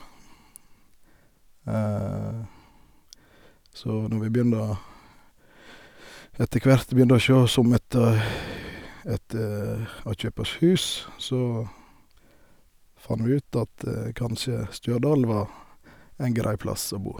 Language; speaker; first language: Norwegian; native; Norwegian